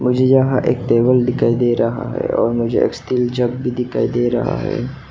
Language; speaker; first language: Hindi; non-native, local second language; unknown